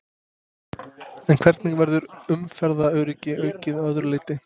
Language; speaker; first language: Icelandic; non-native, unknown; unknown